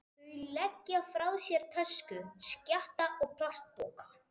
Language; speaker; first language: Icelandic; non-native, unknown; Spanish